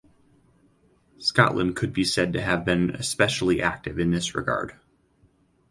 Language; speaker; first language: English; native; English